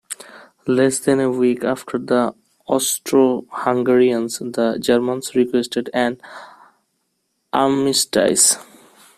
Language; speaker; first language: English; non-native, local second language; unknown